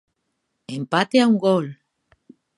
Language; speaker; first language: Galician; native; Galician